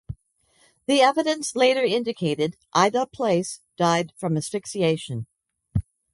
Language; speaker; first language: English; native; English